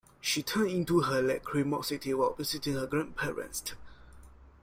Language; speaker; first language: English; non-native, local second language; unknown